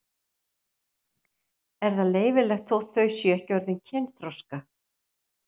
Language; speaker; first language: Icelandic; native; Icelandic